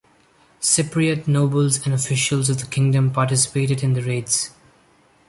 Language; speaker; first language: English; non-native, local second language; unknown